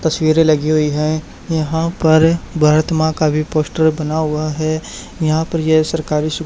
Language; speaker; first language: Hindi; native; Hindi